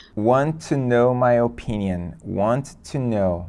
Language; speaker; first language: English; non-native, fluent; Portuguese